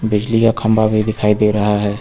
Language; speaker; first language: Hindi; native; Hindi